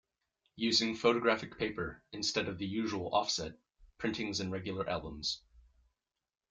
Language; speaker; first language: English; native; English